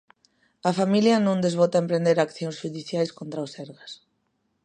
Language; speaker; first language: Galician; native; Galician